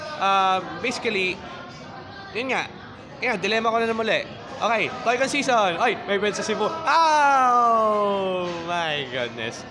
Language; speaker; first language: Filipino; non-native, local second language; Cebuano